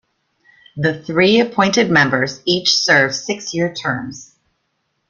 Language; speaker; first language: English; native; English